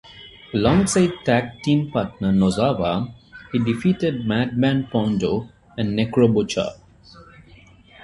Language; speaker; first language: English; non-native, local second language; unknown